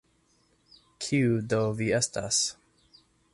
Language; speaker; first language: Esperanto; non-native, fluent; English